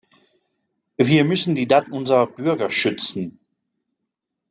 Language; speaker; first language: German; non-native, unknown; French